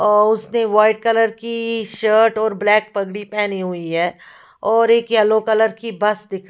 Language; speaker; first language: Hindi; non-native, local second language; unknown